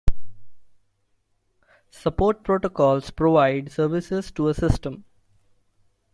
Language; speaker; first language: English; non-native, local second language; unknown